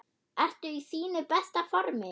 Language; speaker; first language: Icelandic; non-native, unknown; German